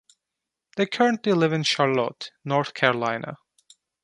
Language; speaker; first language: English; non-native, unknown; Turkish